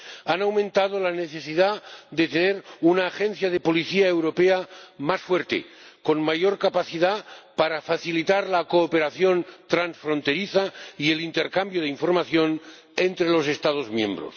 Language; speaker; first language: Spanish; non-native, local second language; Catalan